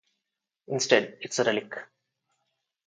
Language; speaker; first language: English; non-native, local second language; Telugu